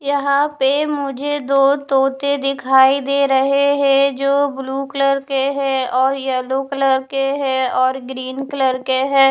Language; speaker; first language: Hindi; non-native, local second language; Punjabi